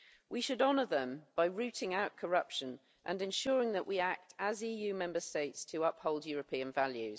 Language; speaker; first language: English; native; English